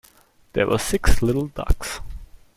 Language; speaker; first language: English; non-native, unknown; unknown